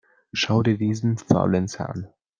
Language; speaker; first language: German; non-native, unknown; Slovak